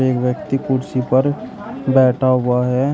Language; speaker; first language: Hindi; native; Hindi